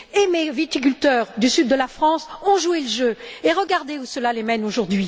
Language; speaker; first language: French; native; French